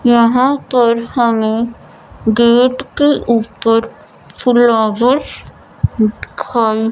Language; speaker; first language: Hindi; non-native, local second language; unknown